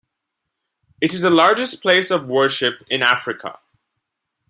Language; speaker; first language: English; non-native, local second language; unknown